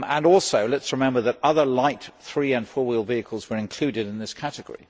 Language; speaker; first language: English; native; English